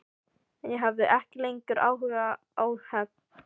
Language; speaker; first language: Icelandic; non-native, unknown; Filipino